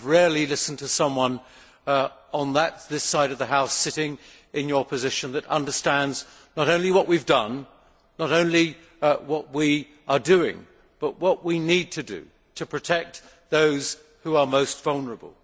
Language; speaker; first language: English; native; English